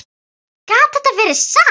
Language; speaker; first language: Icelandic; native; Icelandic